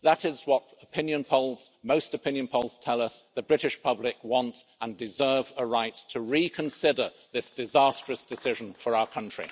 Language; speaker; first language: English; native; English